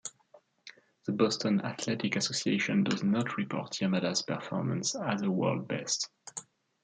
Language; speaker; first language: English; non-native, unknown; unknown